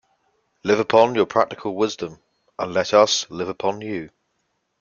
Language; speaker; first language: English; native; English